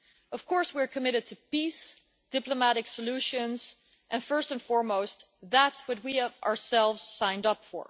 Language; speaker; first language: English; non-native, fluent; Dutch